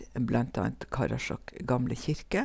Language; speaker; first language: Norwegian; native; Norwegian